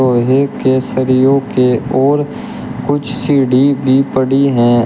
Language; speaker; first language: Hindi; native; Hindi